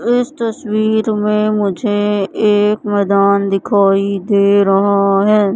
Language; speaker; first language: Hindi; native; Hindi